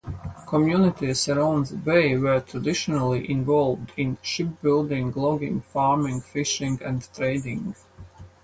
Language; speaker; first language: English; non-native, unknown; Latvian